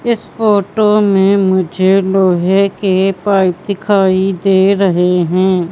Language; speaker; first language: Hindi; native; Hindi